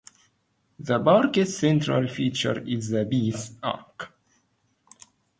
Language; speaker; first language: English; non-native, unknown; Arabic